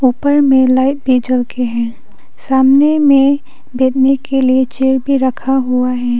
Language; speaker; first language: Hindi; non-native, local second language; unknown